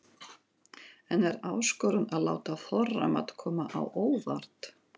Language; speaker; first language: Icelandic; non-native, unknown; Russian